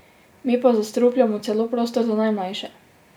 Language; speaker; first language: Slovenian; native; Slovenian